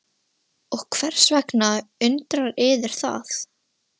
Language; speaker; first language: Icelandic; non-native, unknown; Russian